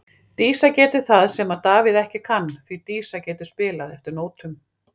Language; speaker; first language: Icelandic; native; Icelandic